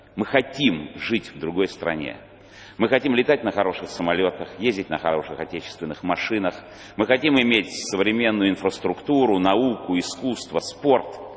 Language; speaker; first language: Russian; native; Russian